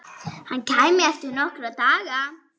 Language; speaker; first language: Icelandic; native; Icelandic